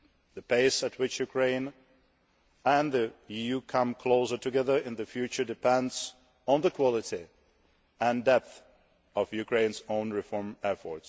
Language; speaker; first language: English; non-native, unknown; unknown